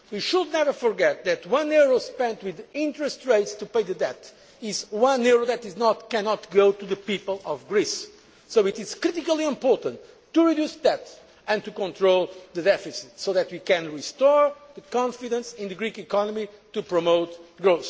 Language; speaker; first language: English; non-native, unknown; Portuguese